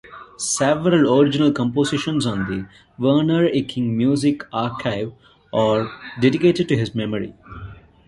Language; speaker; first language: English; non-native, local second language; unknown